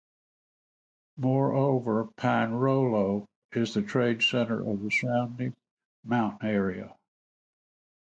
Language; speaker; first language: English; native; English